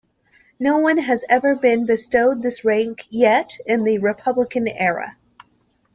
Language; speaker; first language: English; native; English